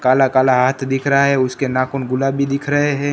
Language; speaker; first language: Hindi; non-native, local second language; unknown